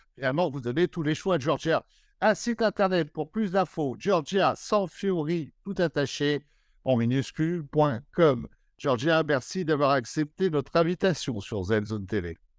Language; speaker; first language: French; native; French